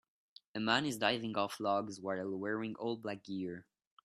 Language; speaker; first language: English; non-native, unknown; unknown